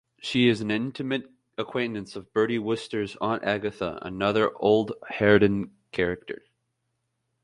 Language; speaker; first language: English; native; English